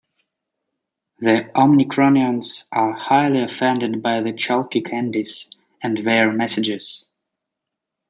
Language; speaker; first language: English; native; English